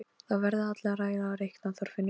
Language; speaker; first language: Icelandic; non-native, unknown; Polish